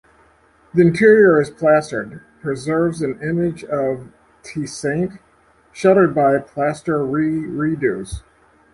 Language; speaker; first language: English; native; English